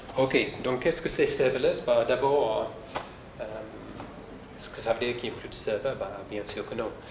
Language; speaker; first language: French; non-native, fluent; English